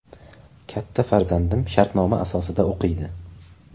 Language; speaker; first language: Uzbek; native; Uzbek